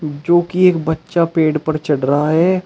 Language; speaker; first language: Hindi; native; Hindi